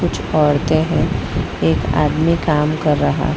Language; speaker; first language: Hindi; non-native, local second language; Gujarati